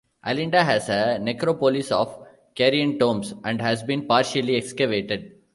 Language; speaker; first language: English; non-native, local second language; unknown